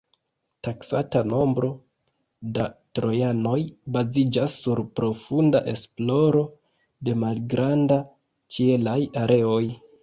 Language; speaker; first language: Esperanto; non-native, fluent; Kinyarwanda